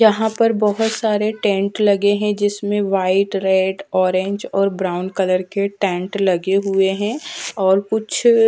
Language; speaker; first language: Hindi; non-native, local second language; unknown